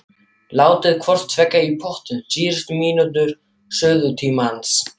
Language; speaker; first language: Icelandic; non-native, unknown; German